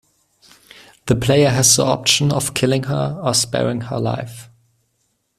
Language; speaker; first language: English; non-native, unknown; German